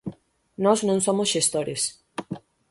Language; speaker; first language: Galician; native; Galician